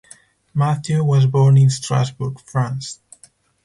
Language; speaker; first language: English; non-native, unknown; Spanish